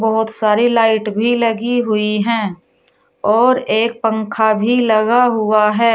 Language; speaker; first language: Hindi; native; Hindi